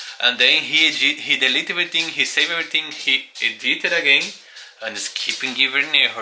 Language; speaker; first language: English; non-native, fluent; Portuguese